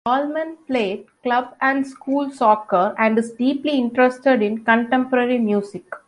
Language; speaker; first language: English; non-native, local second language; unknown